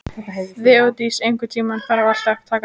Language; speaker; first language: Icelandic; native; Icelandic